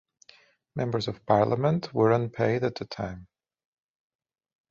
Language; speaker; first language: English; native; English